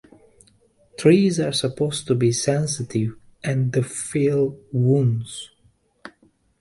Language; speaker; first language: English; native; English